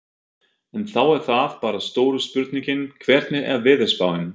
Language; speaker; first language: Icelandic; non-native, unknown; German